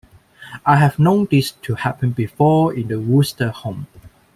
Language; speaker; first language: English; non-native, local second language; Cantonese